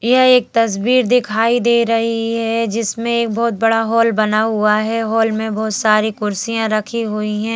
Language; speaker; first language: Hindi; native; Hindi